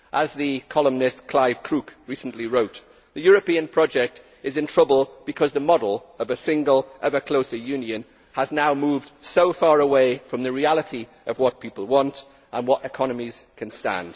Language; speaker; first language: English; native; English